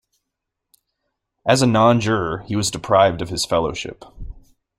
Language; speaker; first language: English; native; English